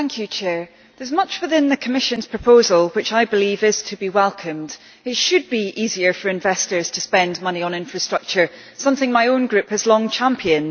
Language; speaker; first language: English; native; English